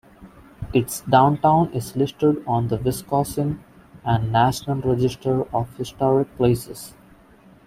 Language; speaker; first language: English; non-native, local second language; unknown